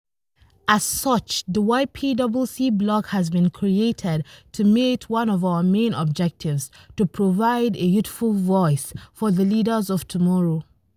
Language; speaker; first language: English; non-native, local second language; Hausa